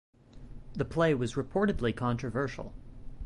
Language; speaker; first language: English; native; English